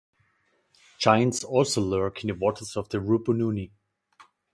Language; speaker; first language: English; non-native, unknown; German